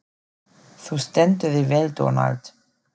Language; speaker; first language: Icelandic; non-native, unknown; German